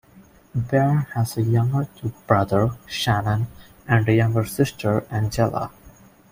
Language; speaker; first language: English; non-native, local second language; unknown